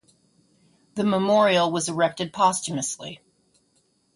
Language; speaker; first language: English; native; English